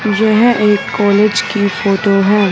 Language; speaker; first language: Hindi; non-native, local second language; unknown